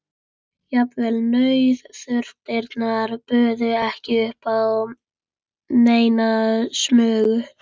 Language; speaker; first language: Icelandic; native; Icelandic